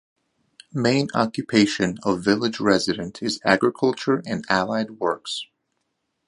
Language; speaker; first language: English; native; English